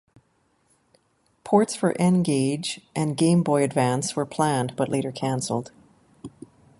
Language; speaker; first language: English; native; English